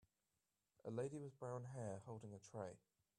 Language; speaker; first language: English; native; English